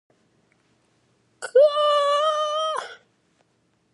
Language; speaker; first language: English; non-native, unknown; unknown